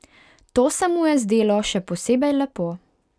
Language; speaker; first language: Slovenian; non-native, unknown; Hungarian